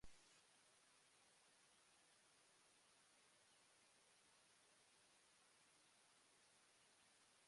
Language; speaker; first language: English; native; English